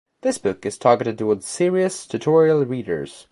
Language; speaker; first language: English; native; English